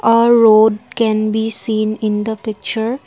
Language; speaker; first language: English; non-native, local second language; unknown